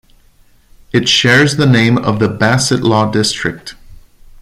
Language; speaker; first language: English; non-native, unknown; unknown